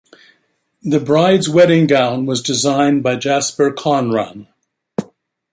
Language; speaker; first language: English; native; English